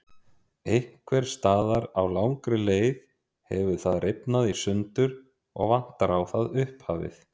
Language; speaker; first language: Icelandic; native; Icelandic